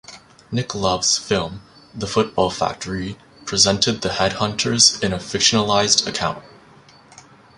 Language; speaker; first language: English; native; English